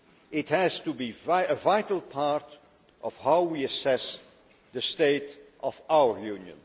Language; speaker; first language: English; non-native, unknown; Dutch